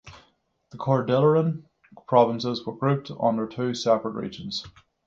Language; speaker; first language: English; native; English